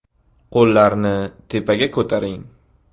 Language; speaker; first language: Uzbek; native; Uzbek